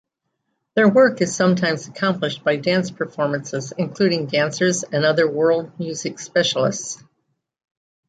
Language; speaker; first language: English; native; English